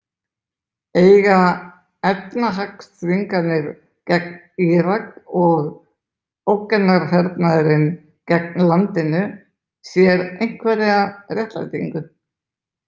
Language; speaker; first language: Icelandic; native; Icelandic